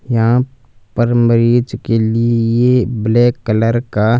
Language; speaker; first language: Hindi; non-native, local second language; Punjabi